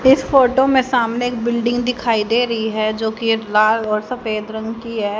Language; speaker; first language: Hindi; native; Hindi